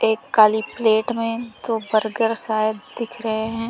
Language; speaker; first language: Hindi; native; Hindi